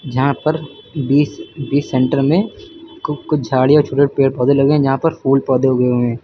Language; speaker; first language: Hindi; native; Hindi